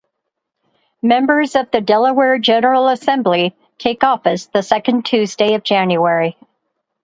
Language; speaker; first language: English; native; English